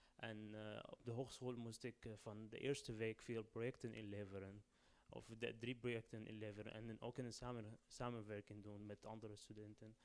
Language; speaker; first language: Dutch; non-native, fluent; Arabic